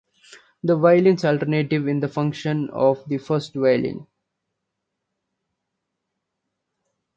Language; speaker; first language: English; non-native, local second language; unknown